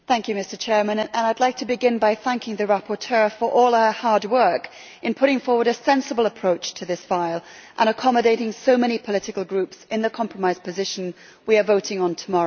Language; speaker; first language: English; native; English